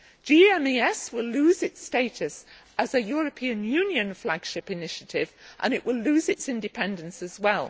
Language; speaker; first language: English; native; English